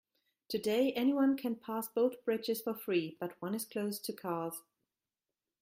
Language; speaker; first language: English; non-native, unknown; German